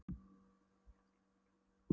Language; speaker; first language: Icelandic; non-native, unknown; Polish